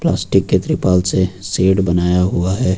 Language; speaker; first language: Hindi; native; Hindi